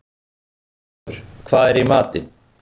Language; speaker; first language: Icelandic; native; Icelandic